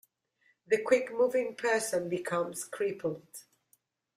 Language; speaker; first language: English; non-native, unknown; Spanish